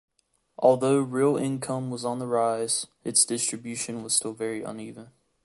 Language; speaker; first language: English; native; English